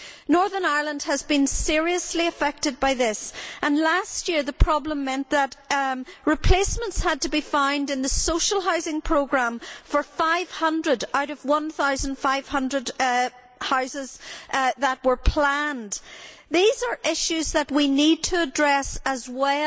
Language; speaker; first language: English; native; English